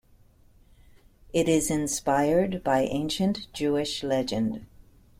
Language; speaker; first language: English; native; English